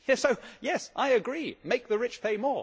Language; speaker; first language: English; native; English